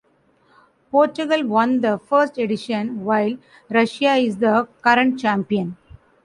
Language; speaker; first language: English; non-native, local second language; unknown